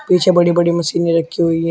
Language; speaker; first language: Hindi; native; Hindi